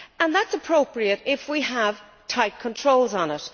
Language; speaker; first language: English; native; English